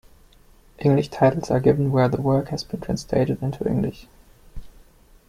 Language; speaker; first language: English; non-native, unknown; German